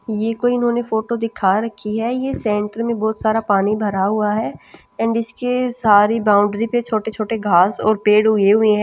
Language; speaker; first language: Hindi; non-native, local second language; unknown